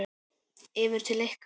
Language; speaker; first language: Icelandic; native; Icelandic